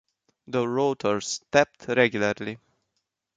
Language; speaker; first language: English; non-native, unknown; Romanian